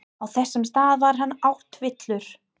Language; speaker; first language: Icelandic; non-native, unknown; English